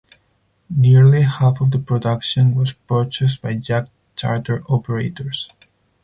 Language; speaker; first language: English; non-native, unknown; Spanish